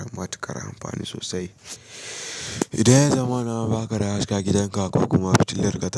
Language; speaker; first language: Hausa; native; Hausa